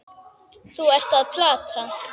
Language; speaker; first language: Icelandic; native; Icelandic